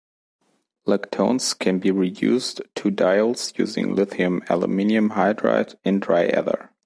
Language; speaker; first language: English; non-native, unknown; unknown